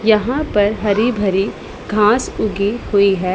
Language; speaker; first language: Hindi; non-native, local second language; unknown